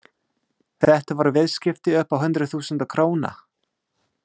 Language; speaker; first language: Icelandic; non-native, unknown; English